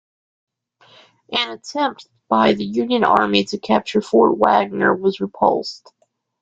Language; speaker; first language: English; native; English